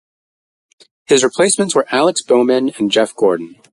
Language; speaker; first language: English; native; English